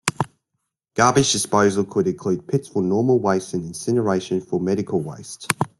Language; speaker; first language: English; native; English